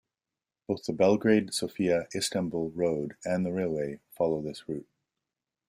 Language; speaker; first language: English; native; English